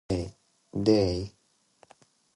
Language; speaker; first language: English; non-native, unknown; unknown